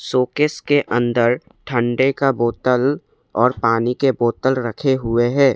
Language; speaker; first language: Hindi; non-native, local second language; Assamese